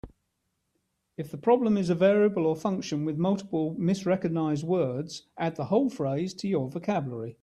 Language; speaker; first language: English; native; English